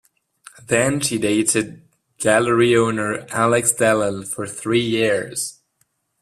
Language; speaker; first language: English; non-native, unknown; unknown